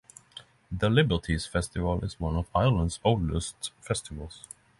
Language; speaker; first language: English; non-native, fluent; Norwegian